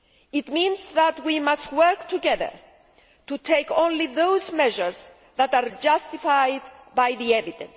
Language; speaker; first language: English; non-native, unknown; Greek